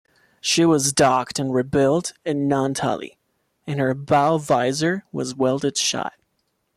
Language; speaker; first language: English; non-native, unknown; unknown